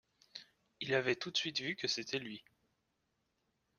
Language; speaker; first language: French; native; French